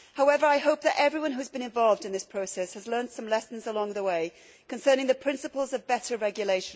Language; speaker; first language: English; native; English